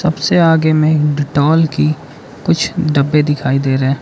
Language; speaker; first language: Hindi; early bilingual, other home language; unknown